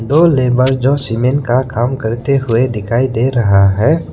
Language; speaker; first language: Hindi; non-native, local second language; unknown